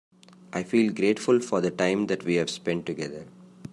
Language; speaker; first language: English; non-native, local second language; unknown